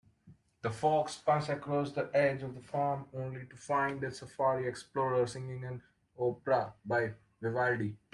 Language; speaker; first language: English; non-native, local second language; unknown